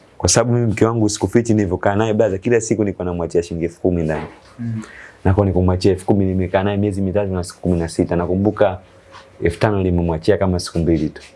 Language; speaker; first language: Swahili; native; Swahili